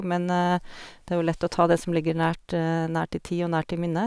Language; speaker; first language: Norwegian; native; Norwegian